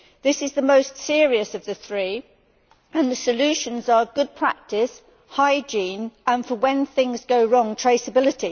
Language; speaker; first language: English; native; English